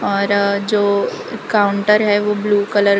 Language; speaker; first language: Hindi; non-native, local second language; Gujarati